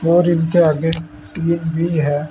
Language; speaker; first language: Hindi; native; Hindi